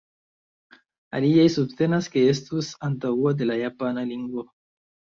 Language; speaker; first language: Esperanto; non-native, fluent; Chinese